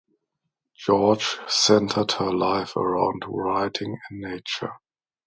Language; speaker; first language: English; non-native, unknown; German